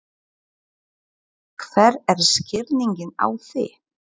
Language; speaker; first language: Icelandic; non-native, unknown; Polish